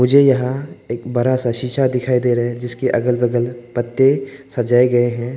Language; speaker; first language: Hindi; non-native, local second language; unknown